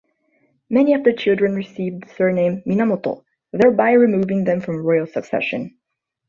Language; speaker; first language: English; non-native, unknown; Portuguese